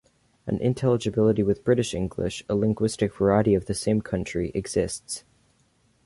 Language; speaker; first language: English; native; English